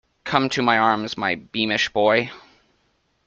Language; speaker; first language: English; native; English